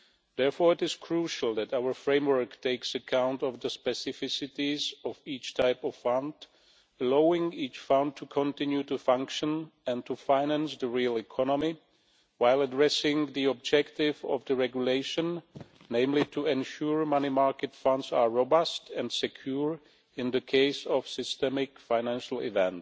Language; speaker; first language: English; non-native, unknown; Czech